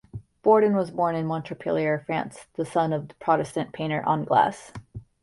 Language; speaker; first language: English; native; English